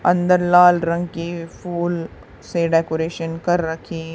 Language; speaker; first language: Hindi; native; Hindi